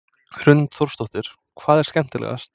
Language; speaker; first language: Icelandic; non-native, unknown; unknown